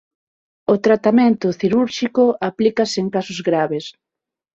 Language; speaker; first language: Galician; non-native, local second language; Spanish